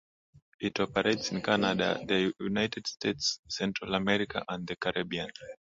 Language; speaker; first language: English; non-native, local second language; Swahili